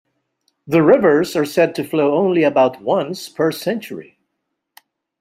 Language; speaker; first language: English; non-native, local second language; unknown